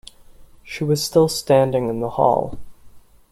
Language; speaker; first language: English; non-native, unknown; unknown